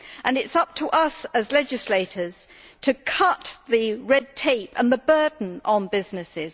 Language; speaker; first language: English; native; English